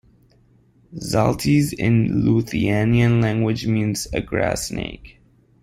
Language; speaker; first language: English; non-native, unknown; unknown